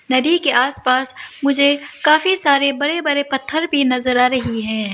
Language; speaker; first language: Hindi; early bilingual, other home language; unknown